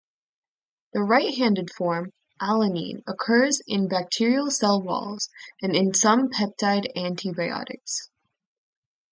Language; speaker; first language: English; native; English